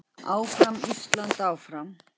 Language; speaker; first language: Icelandic; native; Icelandic